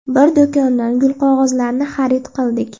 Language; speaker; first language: Uzbek; native; Uzbek